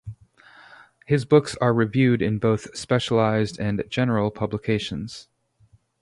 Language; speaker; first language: English; native; English